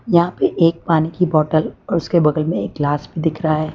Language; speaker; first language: Hindi; non-native, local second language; Gujarati